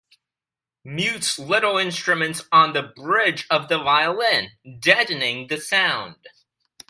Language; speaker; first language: English; native; English